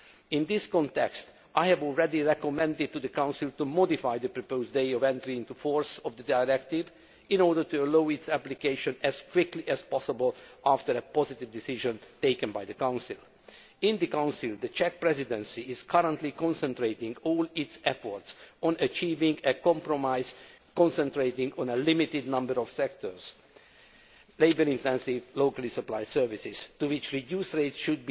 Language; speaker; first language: English; non-native, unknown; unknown